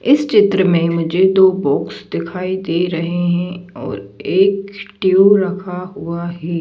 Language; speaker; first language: Hindi; native; Hindi